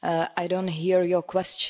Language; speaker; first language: English; non-native, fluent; Czech